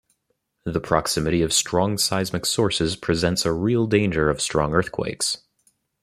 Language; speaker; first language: English; native; English